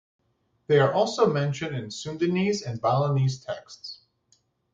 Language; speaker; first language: English; native; English